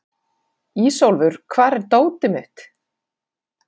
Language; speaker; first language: Icelandic; non-native, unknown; Finnish